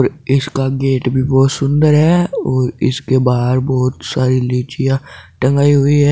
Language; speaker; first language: Hindi; native; Hindi